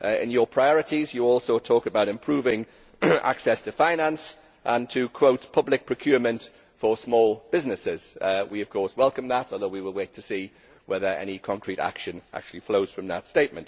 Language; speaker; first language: English; native; English